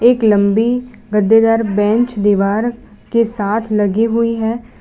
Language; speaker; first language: Hindi; non-native, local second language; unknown